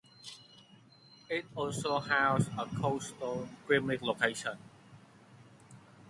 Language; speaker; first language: English; native; English